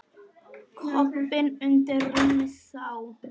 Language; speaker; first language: Icelandic; non-native, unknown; Polish